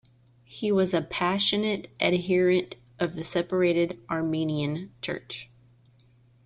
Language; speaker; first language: English; native; English